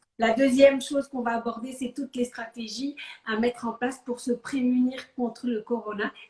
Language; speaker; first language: French; non-native, local second language; Arabic